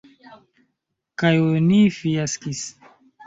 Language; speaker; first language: Esperanto; non-native, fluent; Chinese